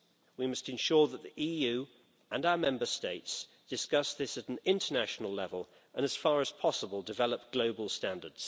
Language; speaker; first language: English; native; English